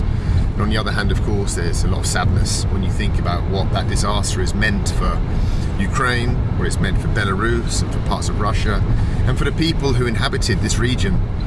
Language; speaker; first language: English; native; English